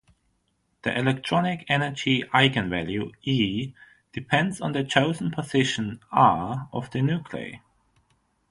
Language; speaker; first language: English; non-native, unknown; German